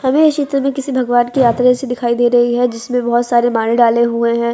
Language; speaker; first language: Hindi; non-native, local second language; Gujarati